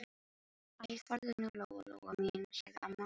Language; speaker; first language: Icelandic; non-native, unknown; Filipino